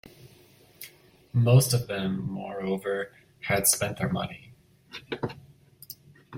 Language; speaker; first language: English; native; English